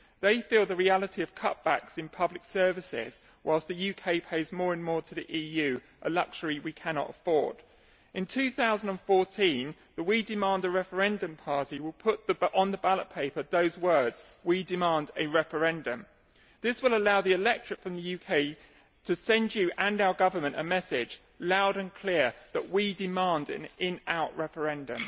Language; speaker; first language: English; native; English